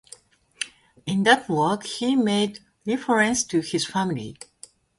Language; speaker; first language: English; non-native, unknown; Japanese